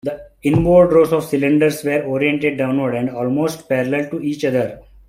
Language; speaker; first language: English; non-native, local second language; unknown